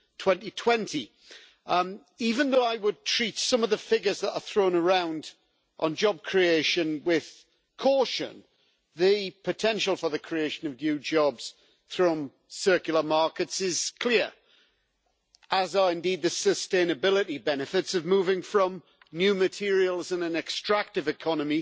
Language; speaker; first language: English; native; English